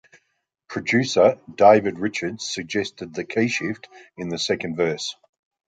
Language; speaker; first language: English; native; English